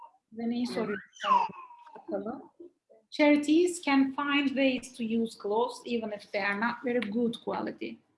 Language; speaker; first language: English; non-native, fluent; Turkish